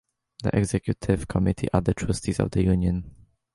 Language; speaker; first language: English; native; English